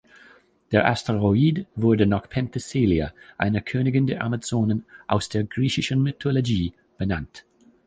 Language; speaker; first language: German; non-native, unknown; English